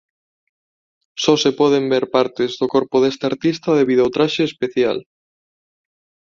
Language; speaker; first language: Galician; non-native, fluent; Spanish